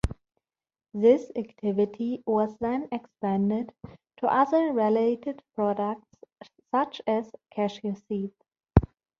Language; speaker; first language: English; non-native, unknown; German